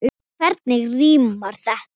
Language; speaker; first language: Icelandic; non-native, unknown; Thai